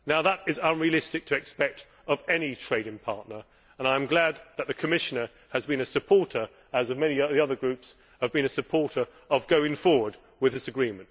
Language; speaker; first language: English; native; English